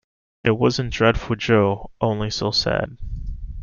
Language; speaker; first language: English; native; English